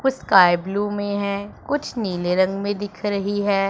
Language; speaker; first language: Hindi; non-native, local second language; Punjabi